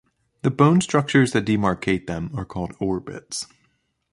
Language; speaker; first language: English; native; English